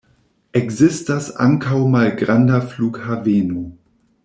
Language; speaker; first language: Esperanto; non-native, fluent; German